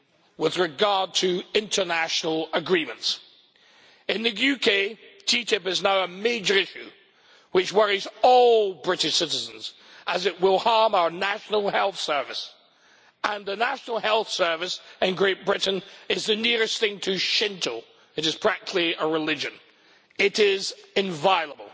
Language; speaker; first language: English; native; English